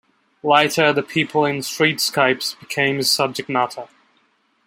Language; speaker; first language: English; non-native, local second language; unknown